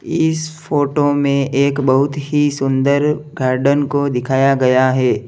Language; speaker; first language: Hindi; native; Hindi